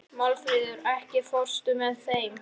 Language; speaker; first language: Icelandic; non-native, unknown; Polish